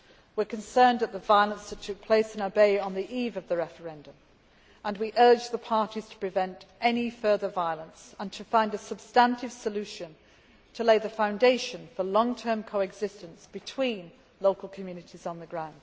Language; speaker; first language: English; native; English